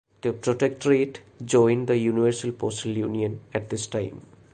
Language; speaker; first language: English; non-native, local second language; Malayalam